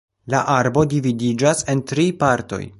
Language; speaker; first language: Esperanto; non-native, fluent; Polish